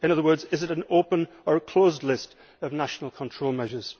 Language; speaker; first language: English; native; English